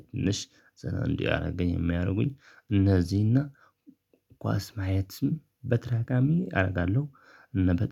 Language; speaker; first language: Amharic; non-native, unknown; Tigrinya